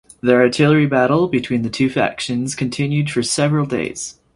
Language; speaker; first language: English; native; English